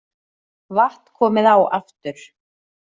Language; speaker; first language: Icelandic; native; Icelandic